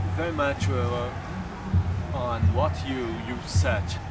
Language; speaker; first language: English; non-native, fluent; Portuguese